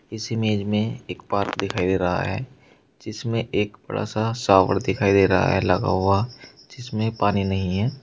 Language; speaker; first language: Hindi; native; Hindi